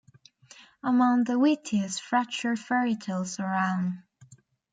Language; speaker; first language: English; native; English